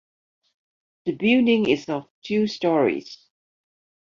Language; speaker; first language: English; non-native, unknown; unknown